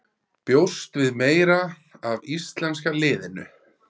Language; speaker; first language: Icelandic; native; Icelandic